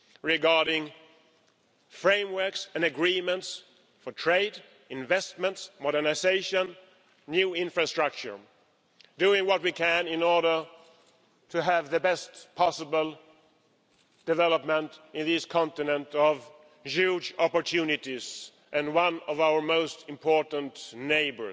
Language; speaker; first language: English; non-native, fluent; Swedish